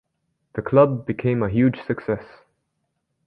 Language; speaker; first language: English; native; English